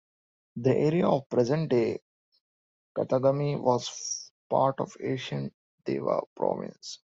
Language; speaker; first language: English; non-native, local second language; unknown